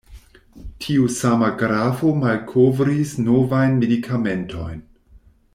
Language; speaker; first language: Esperanto; non-native, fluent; German